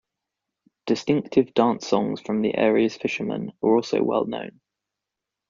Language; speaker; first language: English; native; English